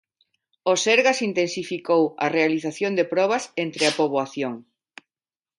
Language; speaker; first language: Galician; non-native, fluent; Spanish